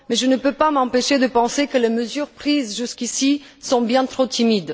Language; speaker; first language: French; non-native, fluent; Bulgarian